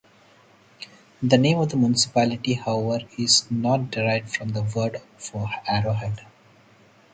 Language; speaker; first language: English; non-native, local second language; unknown